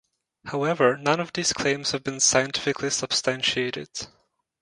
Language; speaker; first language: English; non-native, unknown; Czech